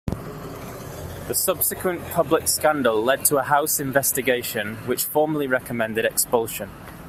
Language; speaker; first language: English; native; English